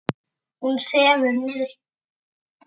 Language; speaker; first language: Icelandic; native; Icelandic